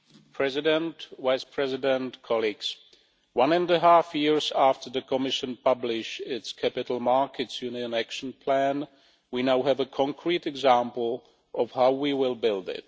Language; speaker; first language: English; non-native, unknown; Czech